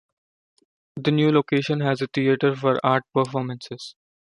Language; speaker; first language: English; non-native, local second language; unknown